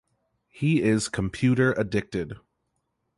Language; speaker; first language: English; native; English